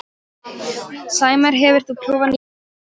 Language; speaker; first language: Icelandic; non-native, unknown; Polish